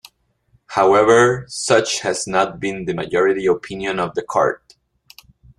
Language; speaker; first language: English; non-native, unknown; Spanish